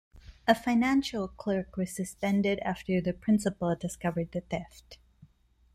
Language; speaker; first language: English; non-native, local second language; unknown